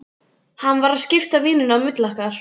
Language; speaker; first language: Icelandic; native; Icelandic